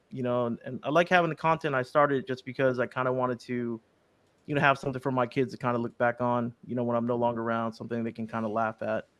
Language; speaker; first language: English; early bilingual, other home language; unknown